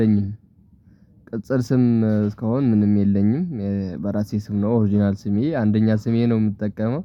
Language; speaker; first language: Amharic; non-native, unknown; Tigrinya